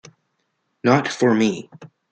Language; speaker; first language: English; native; English